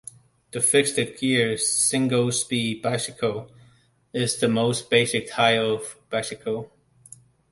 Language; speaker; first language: English; non-native, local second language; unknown